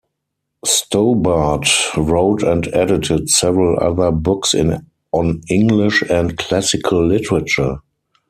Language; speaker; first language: English; non-native, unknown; German